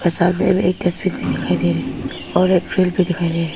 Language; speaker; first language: Hindi; early bilingual, other home language; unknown